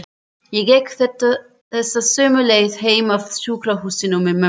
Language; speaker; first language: Icelandic; non-native, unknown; German